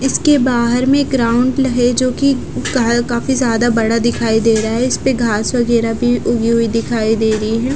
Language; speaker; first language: Hindi; non-native, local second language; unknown